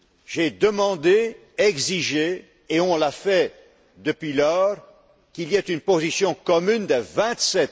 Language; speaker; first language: French; non-native, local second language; Dutch